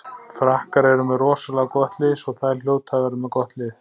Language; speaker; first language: Icelandic; native; Icelandic